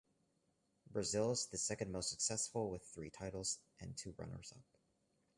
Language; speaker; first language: English; native; English